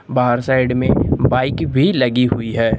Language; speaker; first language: Hindi; native; Hindi